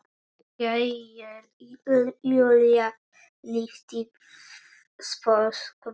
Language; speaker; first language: Icelandic; non-native, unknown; Polish